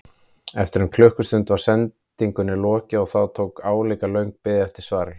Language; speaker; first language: Icelandic; native; Icelandic